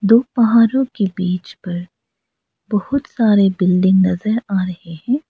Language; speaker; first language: Hindi; non-native, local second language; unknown